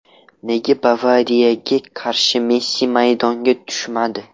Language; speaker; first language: Uzbek; non-native, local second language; Russian